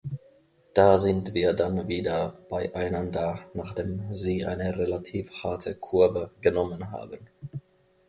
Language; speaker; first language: German; non-native, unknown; Finnish